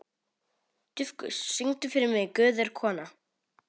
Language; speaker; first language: Icelandic; non-native, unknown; Polish